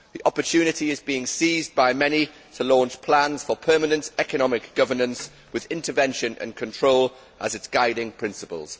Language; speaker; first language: English; native; English